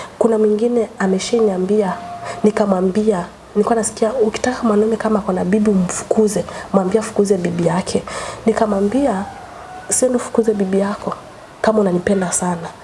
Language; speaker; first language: Swahili; native; Swahili